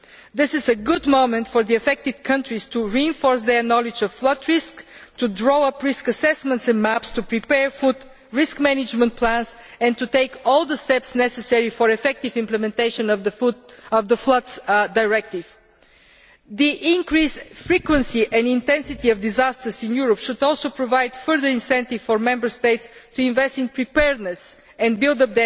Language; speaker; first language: English; non-native, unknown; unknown